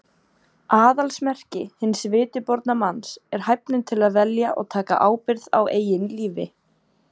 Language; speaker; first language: Icelandic; native; Icelandic